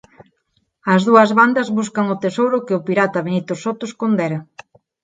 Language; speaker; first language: Galician; non-native, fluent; Spanish